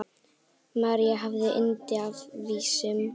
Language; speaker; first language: Icelandic; native; Icelandic